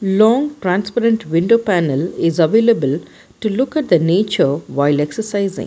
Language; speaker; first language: English; non-native, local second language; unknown